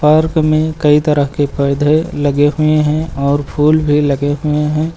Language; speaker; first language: Hindi; native; Hindi